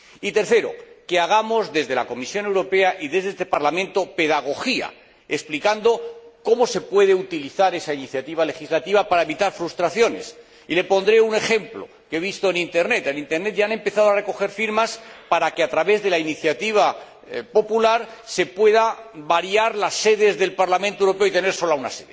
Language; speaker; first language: Spanish; native; Spanish